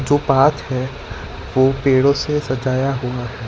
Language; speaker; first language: Hindi; non-native, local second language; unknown